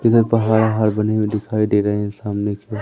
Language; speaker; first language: Hindi; native; Hindi